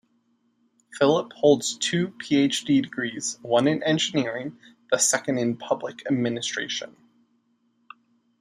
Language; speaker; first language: English; native; English